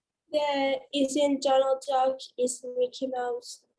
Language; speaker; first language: English; non-native, learner; Spanish